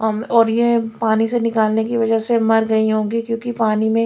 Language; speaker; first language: Hindi; native; Hindi